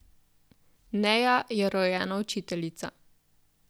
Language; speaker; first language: Slovenian; native; Slovenian